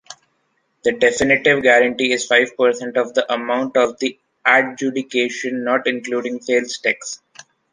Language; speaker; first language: English; non-native, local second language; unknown